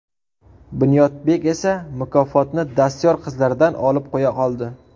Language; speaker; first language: Uzbek; native; Uzbek